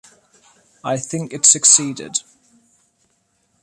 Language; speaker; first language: English; native; English